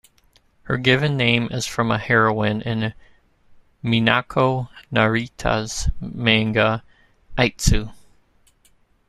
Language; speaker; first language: English; native; English